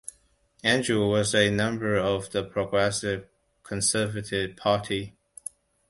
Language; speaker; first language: English; non-native, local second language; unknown